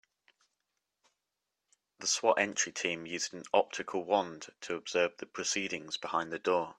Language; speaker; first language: English; native; English